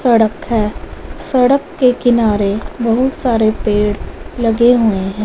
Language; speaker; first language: Hindi; non-native, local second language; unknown